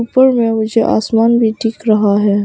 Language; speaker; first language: Hindi; non-native, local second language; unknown